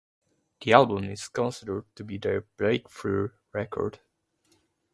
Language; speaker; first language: English; native; English